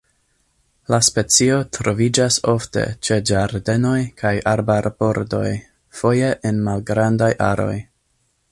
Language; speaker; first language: Esperanto; non-native, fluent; English